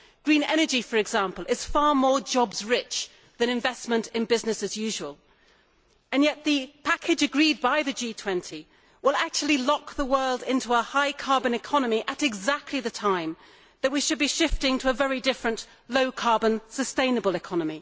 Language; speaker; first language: English; native; English